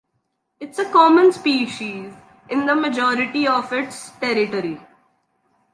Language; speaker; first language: English; non-native, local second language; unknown